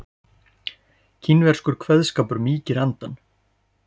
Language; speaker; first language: Icelandic; native; Icelandic